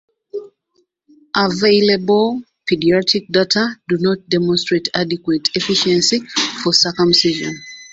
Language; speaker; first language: English; non-native, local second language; Ganda